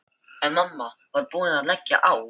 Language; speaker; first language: Icelandic; non-native, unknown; Filipino